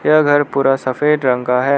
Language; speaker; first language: Hindi; non-native, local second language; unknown